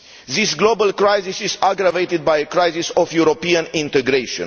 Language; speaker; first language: English; non-native, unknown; Romanian